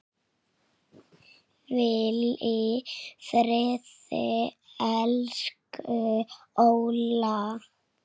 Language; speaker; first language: Icelandic; native; Icelandic